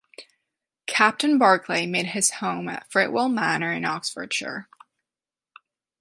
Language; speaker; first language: English; non-native, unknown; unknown